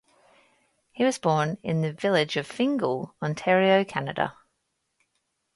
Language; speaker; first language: English; native; English